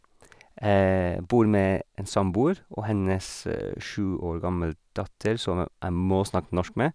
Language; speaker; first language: Norwegian; non-native, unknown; English